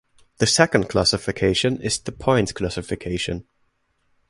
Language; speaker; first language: English; non-native, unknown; German